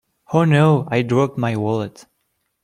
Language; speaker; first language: English; non-native, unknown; French